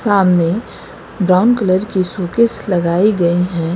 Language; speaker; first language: Hindi; native; Hindi